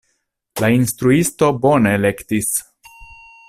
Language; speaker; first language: Esperanto; non-native, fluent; Italian